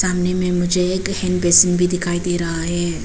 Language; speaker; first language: Hindi; non-native, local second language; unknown